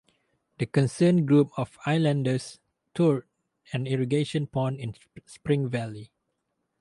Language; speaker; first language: English; non-native, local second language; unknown